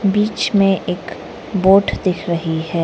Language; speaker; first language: Hindi; non-native, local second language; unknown